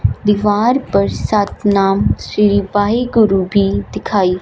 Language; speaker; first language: Hindi; non-native, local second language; Punjabi